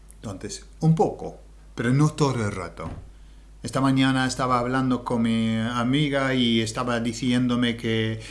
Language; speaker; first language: Spanish; native; Spanish